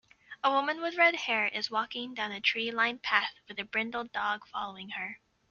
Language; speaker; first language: English; native; English